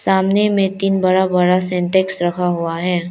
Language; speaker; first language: Hindi; non-native, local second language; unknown